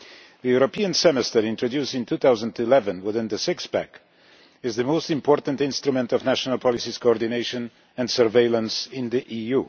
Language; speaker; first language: English; non-native, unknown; Polish